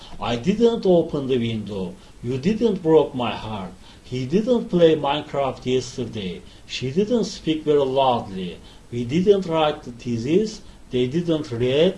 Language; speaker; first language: English; non-native, fluent; Turkish